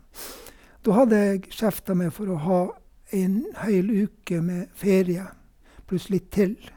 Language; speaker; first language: Norwegian; native; Norwegian